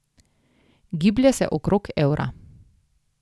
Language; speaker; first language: Slovenian; native; Slovenian